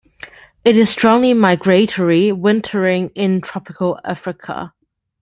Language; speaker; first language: English; non-native, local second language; Cantonese